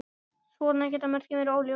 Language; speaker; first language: Icelandic; native; Icelandic